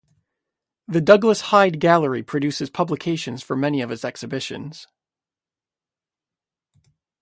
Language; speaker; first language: English; native; English